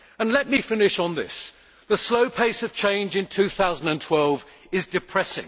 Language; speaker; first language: English; native; English